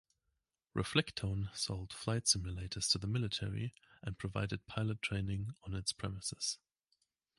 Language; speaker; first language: English; native; English